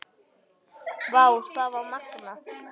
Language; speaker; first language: Icelandic; native; Icelandic